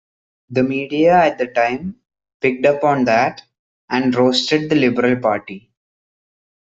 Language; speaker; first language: English; non-native, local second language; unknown